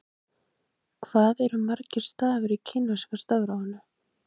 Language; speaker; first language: Icelandic; native; Icelandic